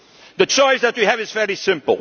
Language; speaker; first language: English; non-native, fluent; Dutch